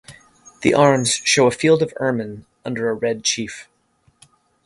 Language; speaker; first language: English; native; English